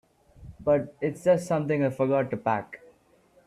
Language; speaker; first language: English; non-native, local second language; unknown